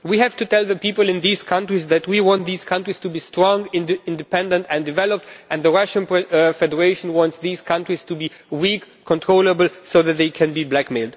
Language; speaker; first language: English; non-native, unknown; Romanian